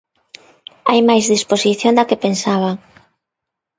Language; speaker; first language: Galician; non-native, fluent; Spanish